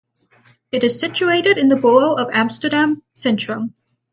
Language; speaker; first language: English; native; English